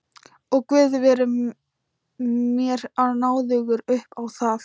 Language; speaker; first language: Icelandic; non-native, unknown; Thai